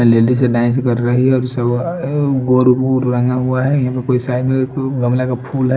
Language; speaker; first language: Hindi; non-native, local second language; Bhojpuri